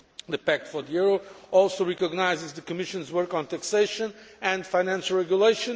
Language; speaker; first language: English; non-native, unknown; Portuguese